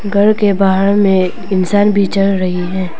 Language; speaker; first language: Hindi; non-native, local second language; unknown